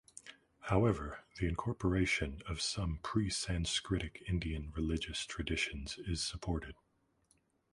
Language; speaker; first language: English; native; English